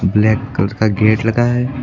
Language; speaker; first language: Hindi; native; Hindi